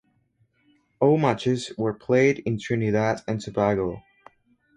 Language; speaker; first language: English; non-native, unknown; Spanish